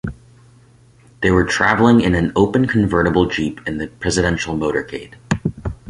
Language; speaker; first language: English; native; English